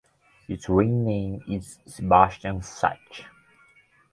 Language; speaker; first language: English; non-native, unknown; Spanish